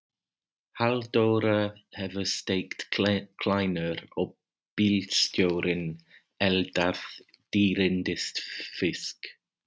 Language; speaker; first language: Icelandic; non-native, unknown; English